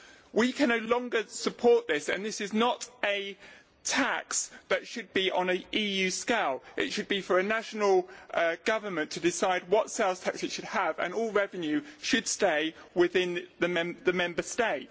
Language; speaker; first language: English; native; English